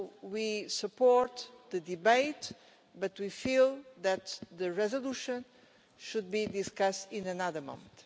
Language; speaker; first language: English; non-native, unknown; Portuguese